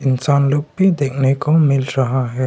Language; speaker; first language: Hindi; non-native, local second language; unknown